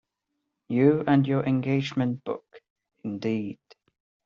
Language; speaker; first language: English; non-native, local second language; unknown